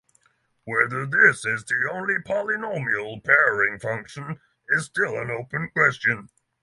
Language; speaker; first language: English; non-native, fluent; Norwegian